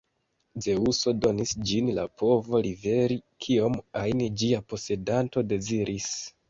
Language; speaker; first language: Esperanto; non-native, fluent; Kinyarwanda